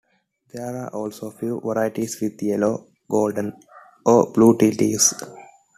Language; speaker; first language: English; non-native, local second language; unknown